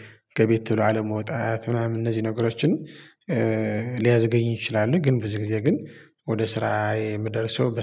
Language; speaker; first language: Amharic; non-native, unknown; Tigrinya